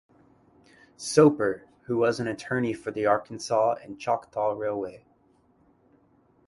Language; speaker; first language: English; native; English